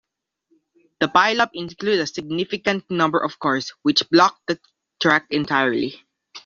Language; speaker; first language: English; non-native, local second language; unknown